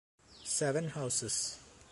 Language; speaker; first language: English; non-native, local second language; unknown